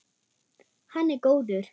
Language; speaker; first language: Icelandic; non-native, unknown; German